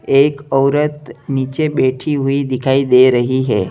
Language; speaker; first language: Hindi; native; Hindi